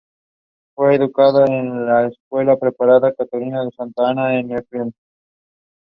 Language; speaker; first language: English; non-native, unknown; Spanish